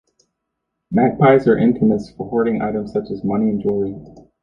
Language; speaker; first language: English; native; English